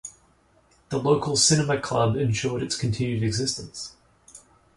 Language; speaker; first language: English; native; English